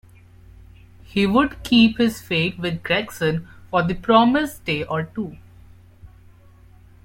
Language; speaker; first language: English; non-native, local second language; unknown